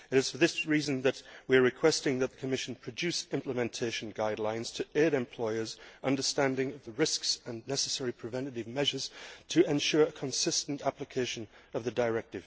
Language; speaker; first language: English; native; English